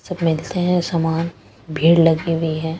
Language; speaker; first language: Hindi; non-native, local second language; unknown